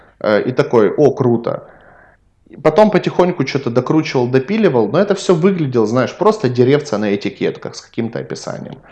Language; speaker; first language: Russian; native; Russian